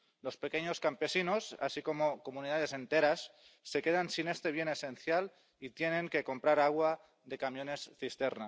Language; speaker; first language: Spanish; non-native, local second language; Catalan